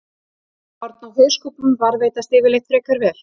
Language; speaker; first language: Icelandic; native; Icelandic